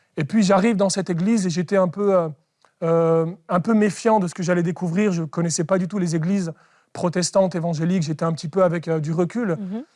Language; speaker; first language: French; early bilingual, other home language; Arabic